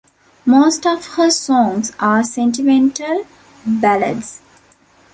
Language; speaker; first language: English; non-native, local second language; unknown